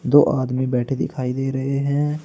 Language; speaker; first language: Hindi; native; Hindi